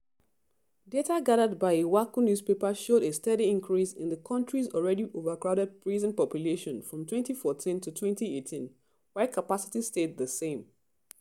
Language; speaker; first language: English; non-native, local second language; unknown